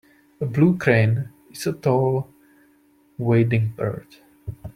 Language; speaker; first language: English; non-native, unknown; Czech